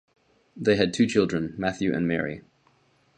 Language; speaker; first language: English; native; English